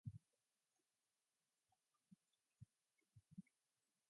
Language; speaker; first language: English; non-native, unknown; Mongolian